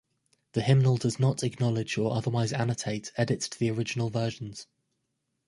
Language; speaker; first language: English; native; English